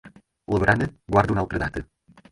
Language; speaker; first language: Catalan; native; Catalan